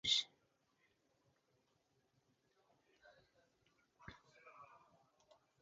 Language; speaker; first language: English; native; English